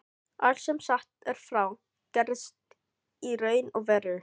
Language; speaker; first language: Icelandic; non-native, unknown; Filipino